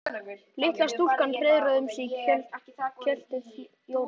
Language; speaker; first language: Icelandic; native; Icelandic